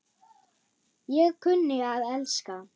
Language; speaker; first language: Icelandic; non-native, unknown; German